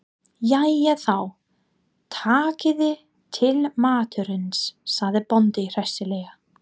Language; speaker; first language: Icelandic; non-native, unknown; English